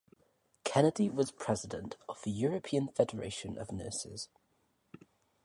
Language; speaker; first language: English; native; English